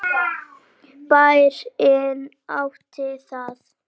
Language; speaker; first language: Icelandic; native; Icelandic